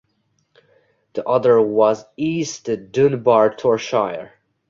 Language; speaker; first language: English; non-native, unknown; Uzbek